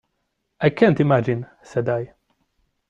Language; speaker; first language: English; non-native, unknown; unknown